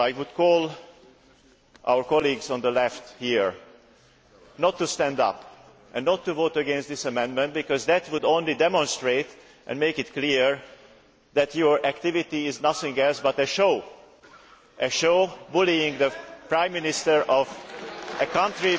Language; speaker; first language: English; non-native, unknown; Hungarian